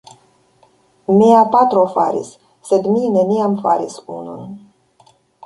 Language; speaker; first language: Esperanto; non-native, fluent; Russian